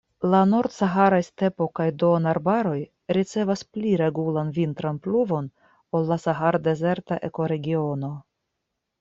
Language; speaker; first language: Esperanto; non-native, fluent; Russian